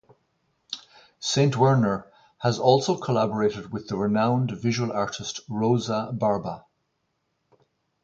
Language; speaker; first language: English; native; English